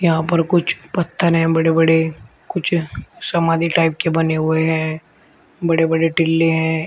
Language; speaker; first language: Hindi; native; Hindi